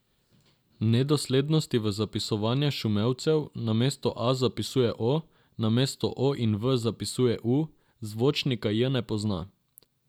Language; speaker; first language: Slovenian; non-native, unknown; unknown